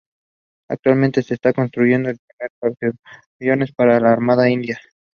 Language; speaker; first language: English; non-native, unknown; Spanish